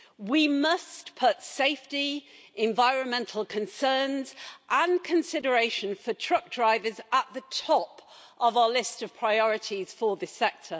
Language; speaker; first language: English; native; English